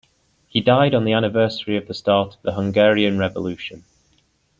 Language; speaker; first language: English; native; English